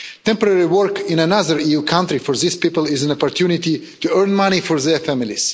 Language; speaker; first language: English; non-native, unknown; Russian